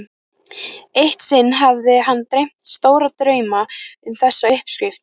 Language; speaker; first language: Icelandic; native; Icelandic